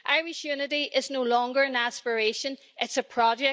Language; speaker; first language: English; native; English